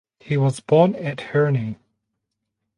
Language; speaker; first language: English; native; English